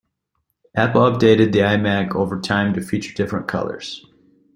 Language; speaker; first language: English; native; English